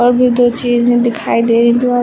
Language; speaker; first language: Hindi; native; Hindi